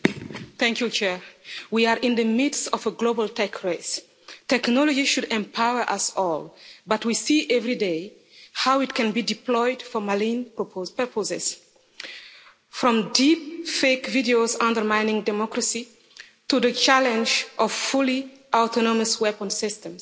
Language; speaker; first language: English; non-native, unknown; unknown